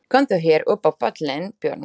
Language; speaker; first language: Icelandic; non-native, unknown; Slovak